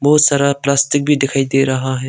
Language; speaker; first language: Hindi; non-native, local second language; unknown